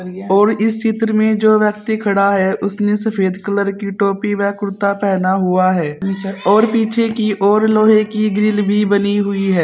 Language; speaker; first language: Hindi; native; Hindi